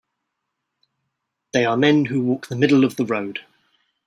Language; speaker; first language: English; native; English